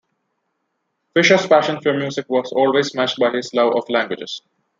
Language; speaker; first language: English; non-native, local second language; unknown